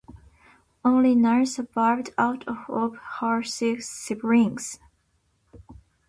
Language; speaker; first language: English; non-native, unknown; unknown